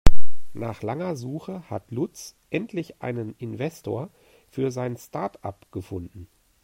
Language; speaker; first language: German; native; German